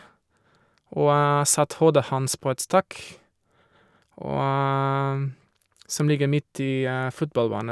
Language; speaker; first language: Norwegian; non-native, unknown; Portuguese